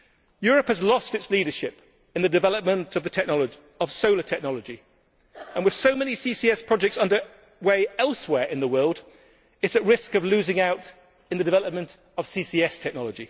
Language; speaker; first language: English; native; English